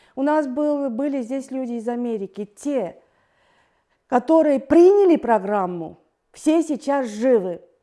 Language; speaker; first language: Russian; non-native, fluent; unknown